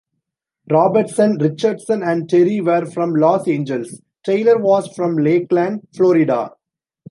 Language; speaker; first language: English; non-native, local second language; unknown